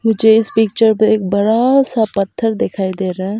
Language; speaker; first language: Hindi; non-native, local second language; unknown